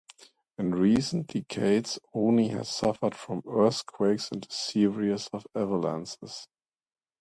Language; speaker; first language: English; non-native, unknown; German